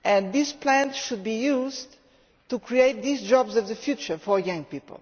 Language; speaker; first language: English; non-native, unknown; Portuguese